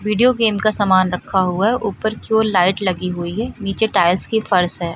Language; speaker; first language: Hindi; native; Hindi